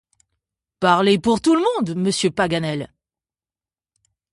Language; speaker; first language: French; native; French